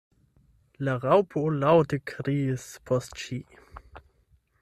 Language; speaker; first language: Esperanto; non-native, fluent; German